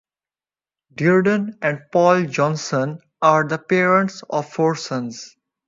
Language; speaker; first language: English; non-native, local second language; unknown